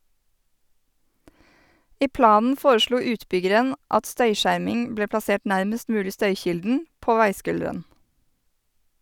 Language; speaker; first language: Norwegian; native; Norwegian